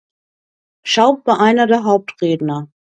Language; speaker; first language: German; native; German